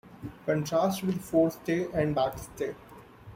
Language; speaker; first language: English; non-native, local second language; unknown